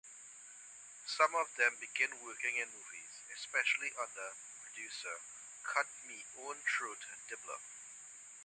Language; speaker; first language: English; native; English